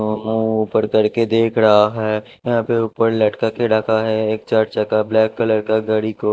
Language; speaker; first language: Hindi; non-native, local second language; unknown